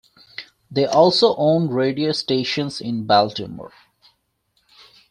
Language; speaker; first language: English; native; English